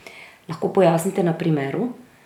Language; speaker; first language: Slovenian; native; Slovenian